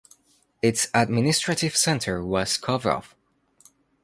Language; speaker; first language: English; non-native, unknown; Spanish